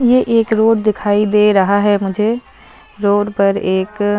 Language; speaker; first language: Hindi; non-native, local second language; Punjabi